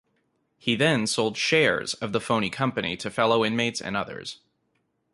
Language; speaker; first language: English; native; English